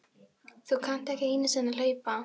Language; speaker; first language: Icelandic; non-native, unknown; Filipino